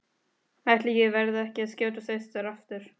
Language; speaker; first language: Icelandic; non-native, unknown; Spanish